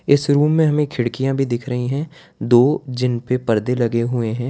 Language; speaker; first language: Hindi; non-native, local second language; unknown